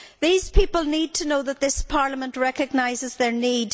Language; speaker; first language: English; native; English